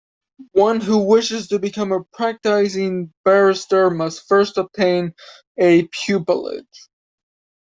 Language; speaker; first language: English; native; English